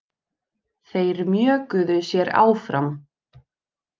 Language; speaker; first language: Icelandic; native; Icelandic